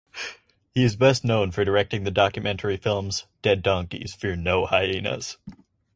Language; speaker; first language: English; native; English